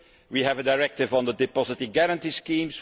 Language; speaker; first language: English; non-native, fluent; Dutch